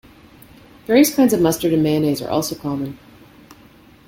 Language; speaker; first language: English; native; English